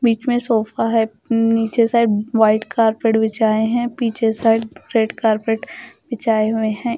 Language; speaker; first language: Hindi; non-native, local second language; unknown